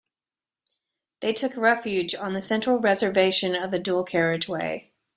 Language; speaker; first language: English; native; English